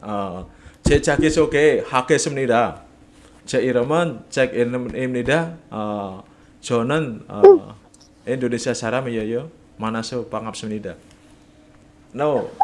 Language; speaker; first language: Korean; non-native, learner; Indonesian